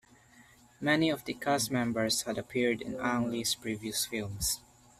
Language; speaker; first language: English; non-native, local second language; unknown